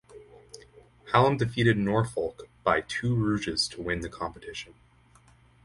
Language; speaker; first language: English; native; English